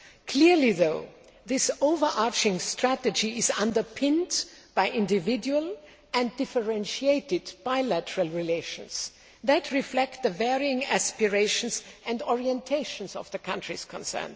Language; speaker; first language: English; non-native, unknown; German